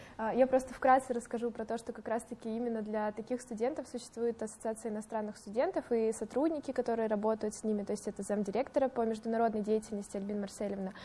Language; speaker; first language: Russian; native; Russian